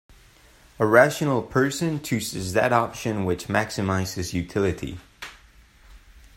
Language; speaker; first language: English; non-native, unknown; Spanish